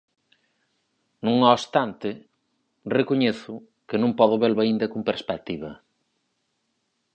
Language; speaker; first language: Galician; native; Galician